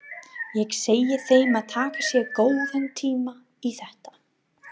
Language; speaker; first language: Icelandic; non-native, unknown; English